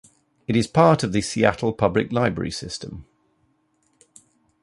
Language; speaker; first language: English; native; English